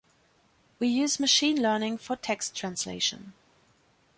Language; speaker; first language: English; non-native, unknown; German